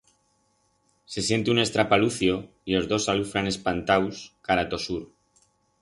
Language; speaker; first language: Aragonese; non-native, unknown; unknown